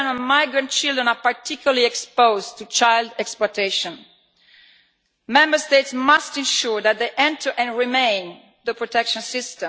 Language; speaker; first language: English; non-native, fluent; Italian